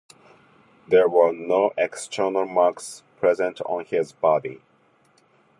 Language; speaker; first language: English; non-native, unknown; Japanese